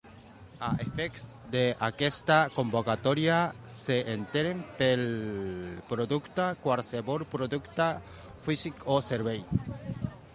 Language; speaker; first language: Catalan; non-native, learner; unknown